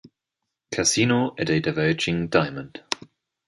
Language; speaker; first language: English; non-native, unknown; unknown